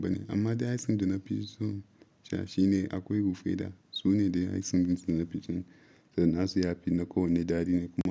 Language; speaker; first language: Hausa; non-native, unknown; Yoruba